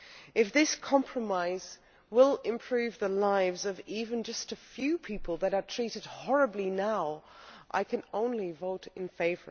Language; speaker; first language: English; non-native, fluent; Dutch